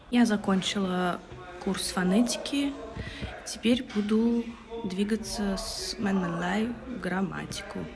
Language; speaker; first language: Russian; native; Russian